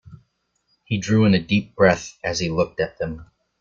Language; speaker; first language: English; native; English